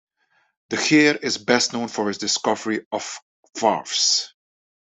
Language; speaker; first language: English; non-native, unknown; Dutch